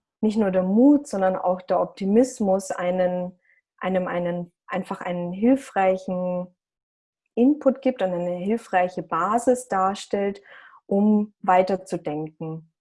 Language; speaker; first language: German; early bilingual, other home language; Russian